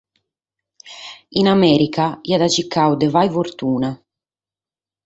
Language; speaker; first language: Sardinian; native; Sardinian